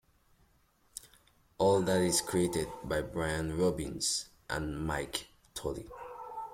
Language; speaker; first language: English; native; English